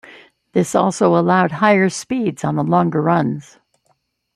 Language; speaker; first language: English; native; English